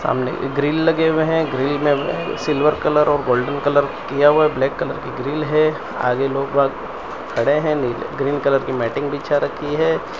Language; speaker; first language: Hindi; non-native, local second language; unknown